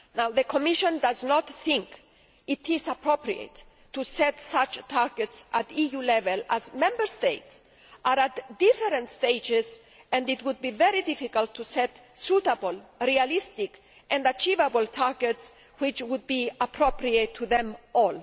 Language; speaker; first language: English; non-native, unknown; Greek